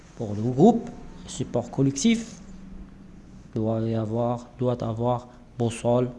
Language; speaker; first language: French; non-native, local second language; Arabic